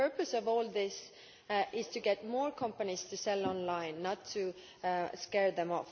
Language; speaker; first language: English; non-native, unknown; Estonian